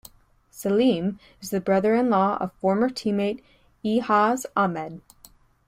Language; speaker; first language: English; native; English